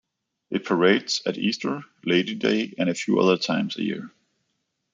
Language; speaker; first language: English; non-native, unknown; Danish